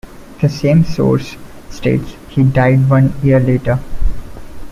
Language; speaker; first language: English; non-native, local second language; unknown